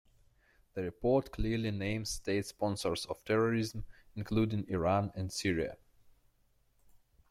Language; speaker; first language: English; non-native, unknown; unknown